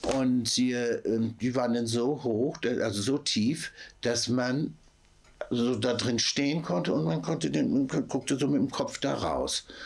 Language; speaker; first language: German; native; German